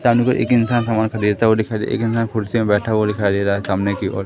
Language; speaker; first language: Hindi; native; Hindi